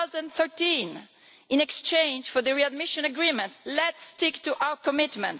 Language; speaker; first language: English; non-native, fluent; Italian